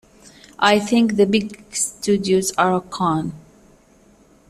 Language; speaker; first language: English; native; English